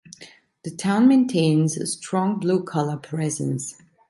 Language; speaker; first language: English; non-native, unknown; Italian